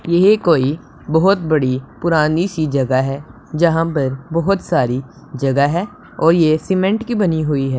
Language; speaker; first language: Hindi; non-native, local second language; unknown